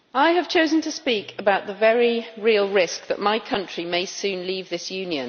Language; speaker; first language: English; native; English